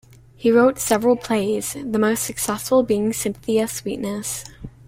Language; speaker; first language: English; native; English